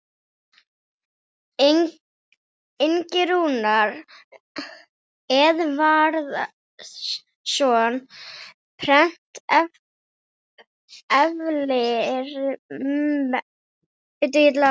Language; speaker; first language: Icelandic; native; Icelandic